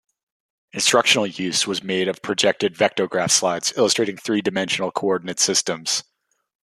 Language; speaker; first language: English; native; English